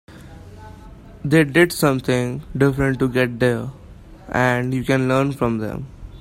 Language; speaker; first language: English; non-native, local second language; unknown